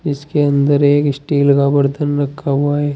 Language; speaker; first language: Hindi; native; Hindi